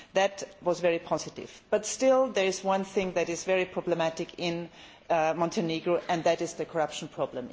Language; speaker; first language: English; non-native, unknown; German